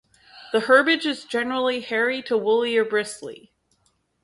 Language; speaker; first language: English; native; English